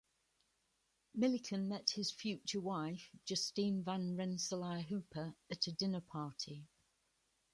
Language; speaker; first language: English; native; English